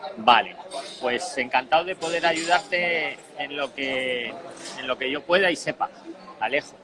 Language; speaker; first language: Spanish; native; Spanish